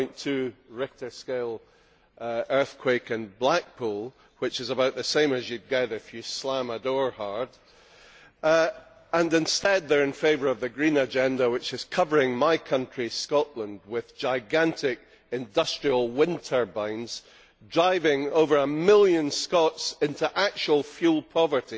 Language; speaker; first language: English; native; English